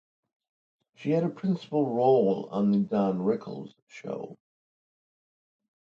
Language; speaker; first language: English; native; English